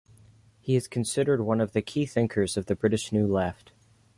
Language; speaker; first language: English; native; English